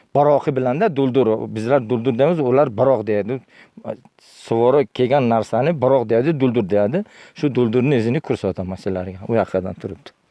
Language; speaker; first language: Uzbek; non-native, local second language; Tajik